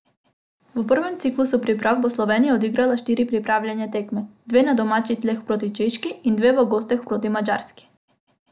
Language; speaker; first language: Slovenian; non-native, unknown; Macedonian